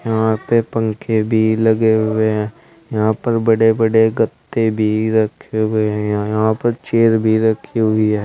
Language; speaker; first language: Hindi; native; Hindi